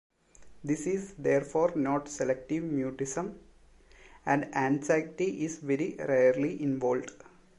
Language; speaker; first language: English; non-native, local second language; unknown